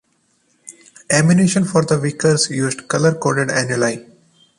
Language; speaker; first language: English; non-native, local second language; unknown